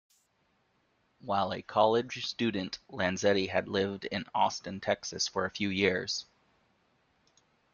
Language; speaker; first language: English; native; English